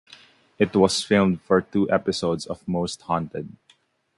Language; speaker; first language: English; non-native, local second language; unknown